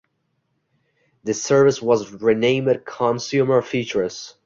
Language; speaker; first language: English; non-native, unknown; Uzbek